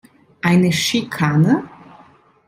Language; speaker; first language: German; non-native, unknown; Italian